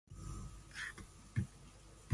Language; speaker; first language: English; non-native, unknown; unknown